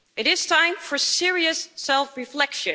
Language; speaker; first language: English; non-native, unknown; Dutch